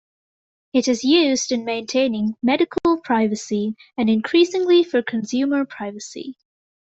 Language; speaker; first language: English; native; English